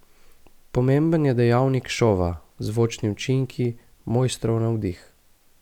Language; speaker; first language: Slovenian; native; Slovenian